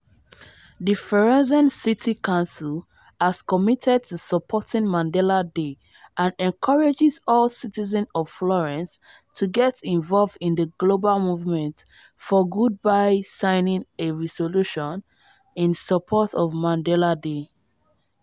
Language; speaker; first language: English; non-native, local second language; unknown